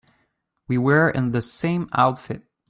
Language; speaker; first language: English; native; English